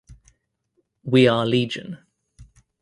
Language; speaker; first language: English; native; English